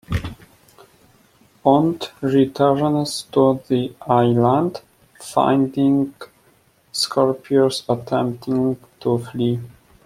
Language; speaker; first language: English; non-native, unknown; Polish